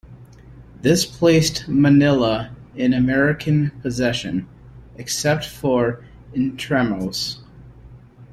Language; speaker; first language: English; native; English